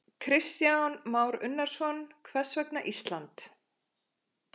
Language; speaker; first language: Icelandic; native; Icelandic